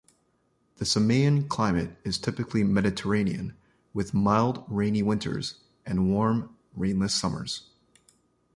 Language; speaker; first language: English; native; English